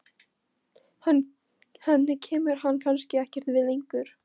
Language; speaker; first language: Icelandic; non-native, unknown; Polish